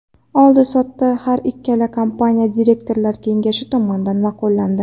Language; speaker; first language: Uzbek; non-native, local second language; Kara-Kalpak